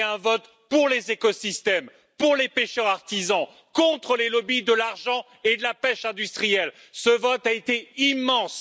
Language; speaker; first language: French; native; French